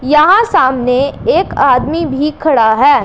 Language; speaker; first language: Hindi; non-native, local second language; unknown